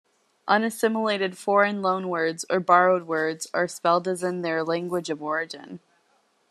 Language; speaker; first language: English; native; English